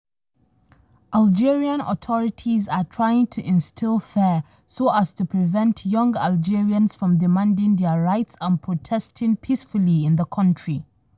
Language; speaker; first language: English; non-native, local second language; Hausa